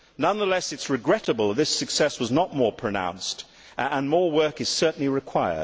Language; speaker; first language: English; native; English